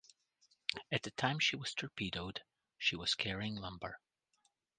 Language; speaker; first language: English; non-native, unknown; Portuguese